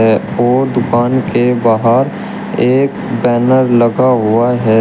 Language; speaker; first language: Hindi; native; Hindi